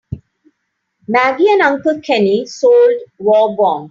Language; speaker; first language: English; non-native, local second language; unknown